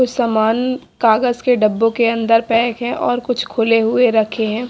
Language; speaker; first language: Hindi; native; Hindi